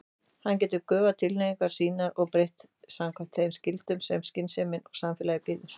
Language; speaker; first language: Icelandic; native; Icelandic